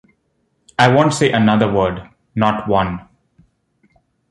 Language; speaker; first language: English; non-native, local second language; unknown